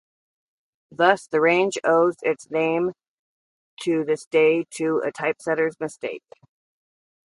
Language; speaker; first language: English; native; English